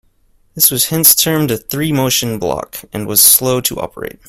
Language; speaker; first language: English; native; English